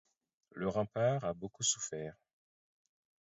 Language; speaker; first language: French; non-native, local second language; Haitian Creole